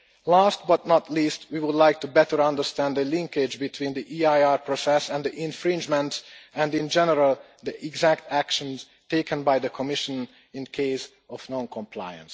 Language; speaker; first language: English; non-native, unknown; Hungarian